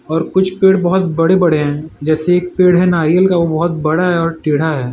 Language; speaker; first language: Hindi; non-native, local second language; Gujarati